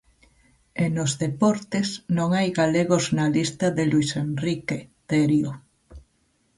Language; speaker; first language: Galician; native; Galician